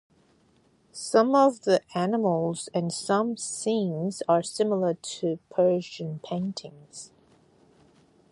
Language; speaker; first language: English; non-native, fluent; Chinese